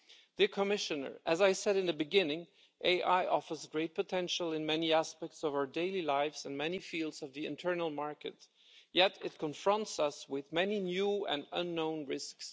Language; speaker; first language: English; non-native, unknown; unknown